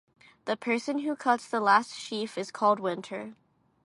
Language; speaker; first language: English; non-native, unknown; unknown